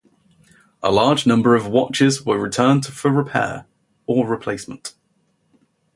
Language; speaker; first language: English; native; English